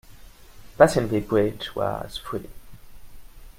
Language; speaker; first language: English; non-native, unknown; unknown